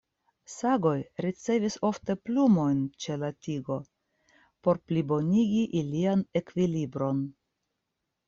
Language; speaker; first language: Esperanto; non-native, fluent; Russian